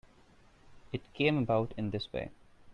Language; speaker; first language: English; non-native, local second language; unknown